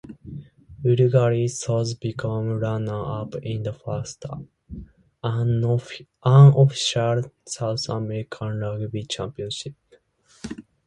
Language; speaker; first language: English; non-native, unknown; Japanese